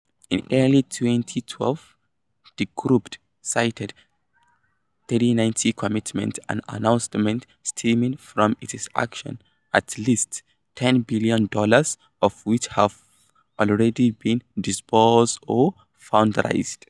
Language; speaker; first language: English; non-native, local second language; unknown